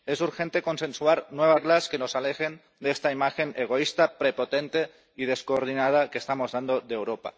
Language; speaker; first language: Spanish; non-native, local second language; Catalan